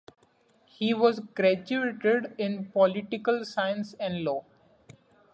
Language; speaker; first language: English; non-native, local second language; Marathi